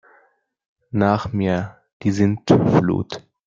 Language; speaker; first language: German; non-native, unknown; Slovak